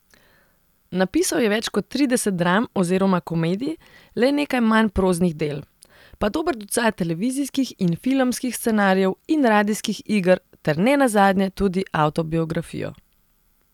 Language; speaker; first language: Slovenian; non-native, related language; Serbian